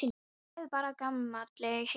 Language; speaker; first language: Icelandic; non-native, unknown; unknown